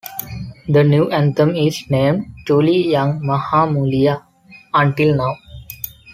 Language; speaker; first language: English; non-native, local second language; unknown